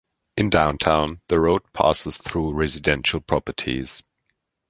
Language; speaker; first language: English; non-native, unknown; German